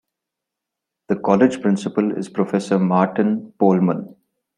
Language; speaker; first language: English; non-native, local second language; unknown